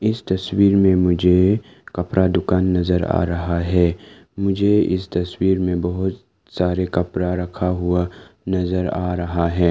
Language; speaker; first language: Hindi; non-native, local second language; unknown